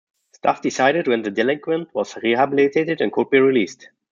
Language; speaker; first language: English; non-native, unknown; German